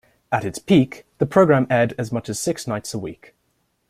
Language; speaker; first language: English; native; English